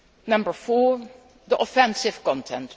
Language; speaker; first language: English; non-native, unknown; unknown